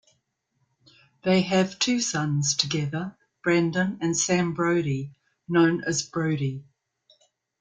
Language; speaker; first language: English; native; English